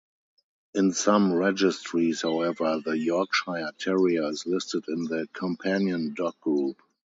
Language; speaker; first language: English; non-native, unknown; German